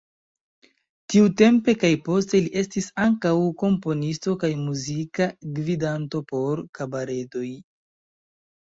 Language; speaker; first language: Esperanto; non-native, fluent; Chinese